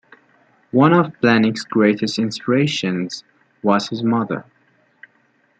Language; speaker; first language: English; native; English